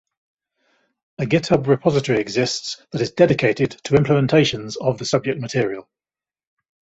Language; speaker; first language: English; native; English